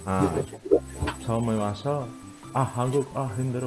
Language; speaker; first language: Korean; non-native, fluent; Indonesian